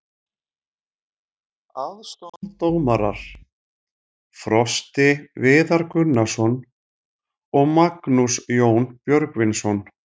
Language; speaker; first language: Icelandic; native; Icelandic